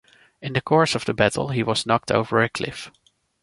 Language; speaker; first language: English; non-native, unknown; Dutch